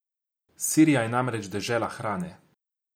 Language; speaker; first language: Slovenian; non-native, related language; Croatian